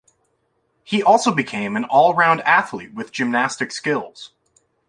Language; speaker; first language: English; native; English